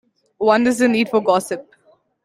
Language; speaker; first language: English; non-native, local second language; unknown